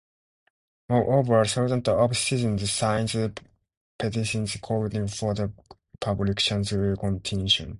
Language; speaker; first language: English; non-native, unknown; Japanese